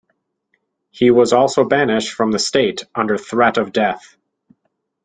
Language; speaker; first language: English; native; English